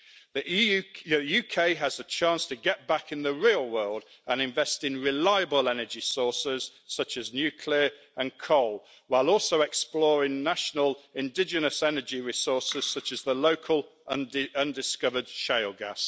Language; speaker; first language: English; native; English